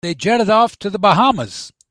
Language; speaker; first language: English; native; English